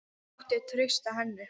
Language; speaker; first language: Icelandic; non-native, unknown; English